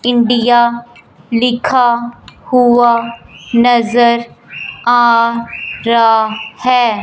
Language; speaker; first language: Hindi; non-native, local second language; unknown